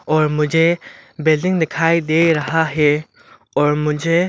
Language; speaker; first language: Hindi; non-native, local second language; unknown